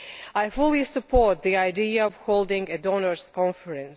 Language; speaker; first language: English; non-native, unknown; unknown